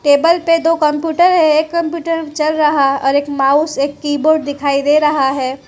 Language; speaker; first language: Hindi; non-native, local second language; Gujarati